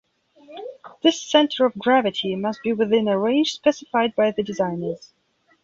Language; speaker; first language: English; non-native, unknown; Belarusian